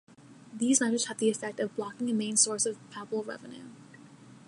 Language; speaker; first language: English; native; English